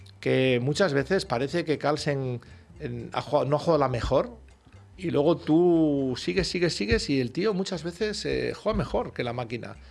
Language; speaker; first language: Spanish; native; Spanish